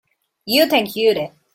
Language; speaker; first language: English; non-native, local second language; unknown